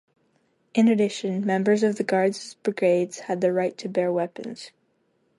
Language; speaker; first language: English; native; English